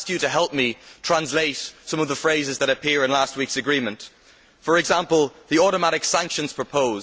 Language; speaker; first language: English; native; English